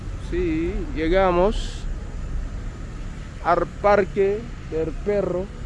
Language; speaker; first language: Spanish; non-native, learner; English